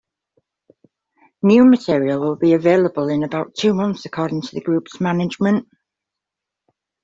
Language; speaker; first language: English; native; English